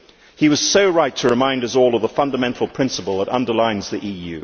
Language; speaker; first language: English; native; English